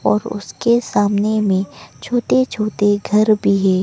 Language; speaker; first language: Hindi; non-native, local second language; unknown